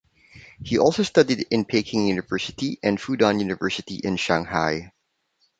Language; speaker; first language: English; non-native, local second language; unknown